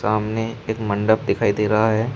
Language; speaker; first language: Hindi; native; Hindi